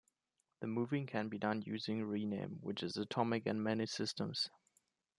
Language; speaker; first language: English; non-native, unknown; German